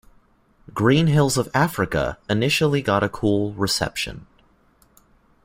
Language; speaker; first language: English; native; English